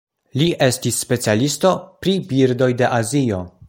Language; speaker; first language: Esperanto; non-native, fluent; Polish